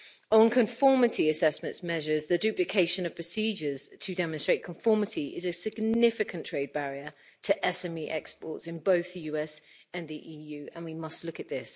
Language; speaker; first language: English; native; English